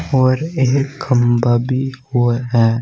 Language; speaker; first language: Hindi; native; Hindi